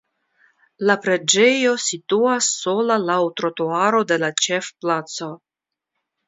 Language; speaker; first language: Esperanto; non-native, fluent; Russian